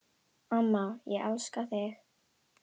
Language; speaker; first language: Icelandic; non-native, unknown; Indonesian